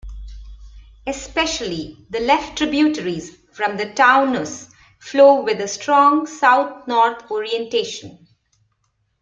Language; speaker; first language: English; non-native, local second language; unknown